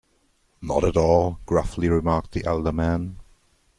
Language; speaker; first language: English; non-native, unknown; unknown